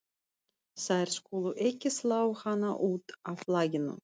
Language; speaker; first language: Icelandic; non-native, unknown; Russian